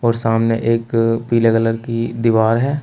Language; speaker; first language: Hindi; native; Hindi